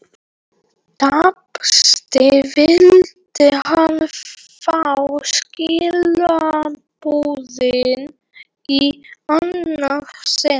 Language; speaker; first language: Icelandic; non-native, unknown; Polish